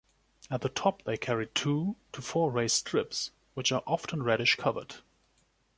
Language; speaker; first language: English; non-native, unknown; German